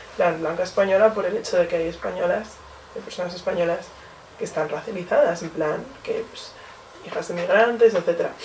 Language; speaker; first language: Spanish; early bilingual, other home language; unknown